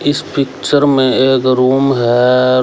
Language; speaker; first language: Hindi; native; Hindi